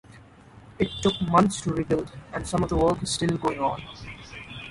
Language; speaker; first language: English; non-native, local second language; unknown